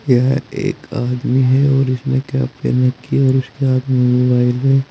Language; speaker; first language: Hindi; native; Hindi